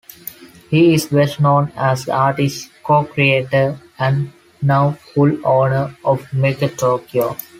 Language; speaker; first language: English; non-native, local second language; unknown